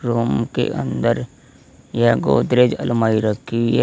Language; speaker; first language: Hindi; native; Hindi